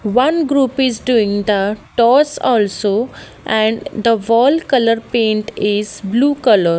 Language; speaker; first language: English; non-native, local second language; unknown